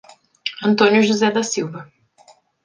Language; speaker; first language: Portuguese; native; Portuguese